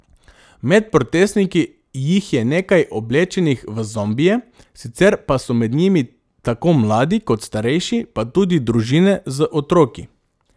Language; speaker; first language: Slovenian; non-native, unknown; Macedonian